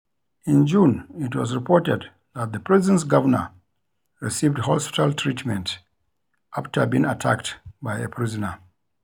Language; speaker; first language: English; non-native, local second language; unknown